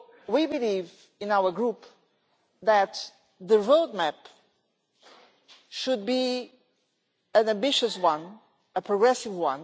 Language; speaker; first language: English; non-native, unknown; Portuguese